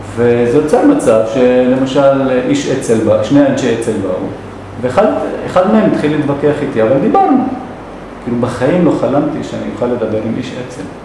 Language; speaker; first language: Hebrew; non-native, local second language; Arabic